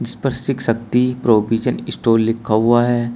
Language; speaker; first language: Hindi; native; Hindi